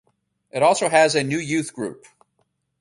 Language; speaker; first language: English; native; English